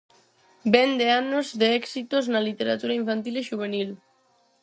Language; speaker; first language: Galician; non-native, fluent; Spanish